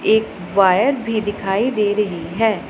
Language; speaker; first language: Hindi; non-native, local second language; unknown